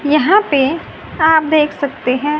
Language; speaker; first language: Hindi; native; Hindi